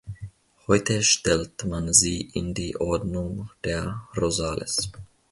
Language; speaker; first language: German; non-native, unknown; Finnish